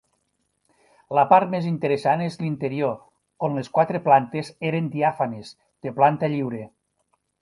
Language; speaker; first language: Catalan; native; Catalan